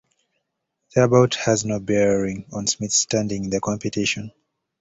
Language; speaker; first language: English; native; English